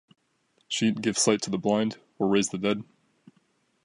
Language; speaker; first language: English; native; English